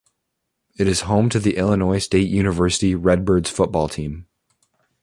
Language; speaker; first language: English; native; English